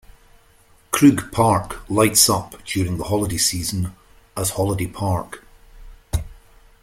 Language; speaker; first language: English; native; English